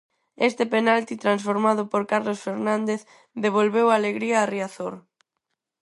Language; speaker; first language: Galician; non-native, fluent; Spanish